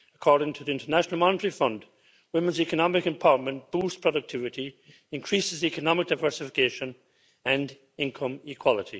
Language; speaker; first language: English; native; English